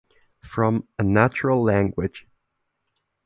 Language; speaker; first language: English; non-native, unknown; German